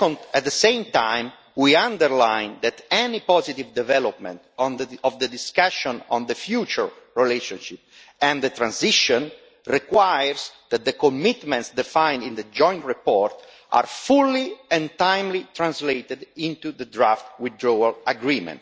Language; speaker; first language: English; non-native, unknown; Italian